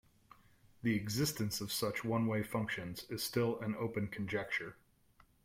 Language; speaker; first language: English; native; English